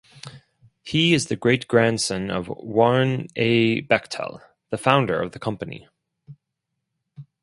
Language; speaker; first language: English; non-native, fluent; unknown